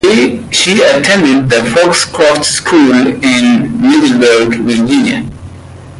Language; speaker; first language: English; non-native, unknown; Arabic